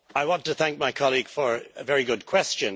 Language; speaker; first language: English; native; English